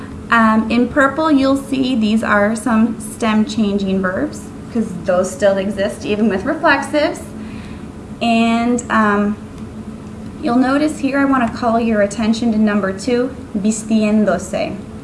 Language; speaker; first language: English; native; English